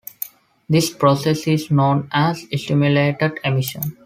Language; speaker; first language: English; non-native, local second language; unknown